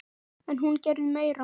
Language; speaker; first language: Icelandic; native; Icelandic